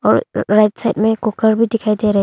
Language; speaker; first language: Hindi; non-native, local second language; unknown